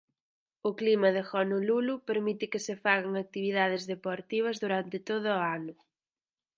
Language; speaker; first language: Galician; native; Galician